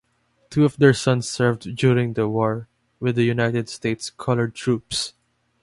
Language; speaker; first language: English; non-native, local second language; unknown